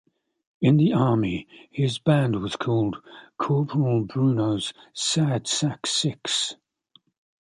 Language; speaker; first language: English; native; English